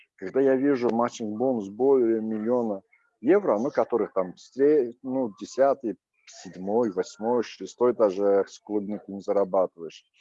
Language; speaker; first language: Russian; non-native, local second language; Azerbaijani